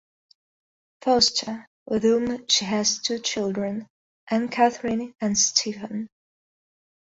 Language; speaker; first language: English; non-native, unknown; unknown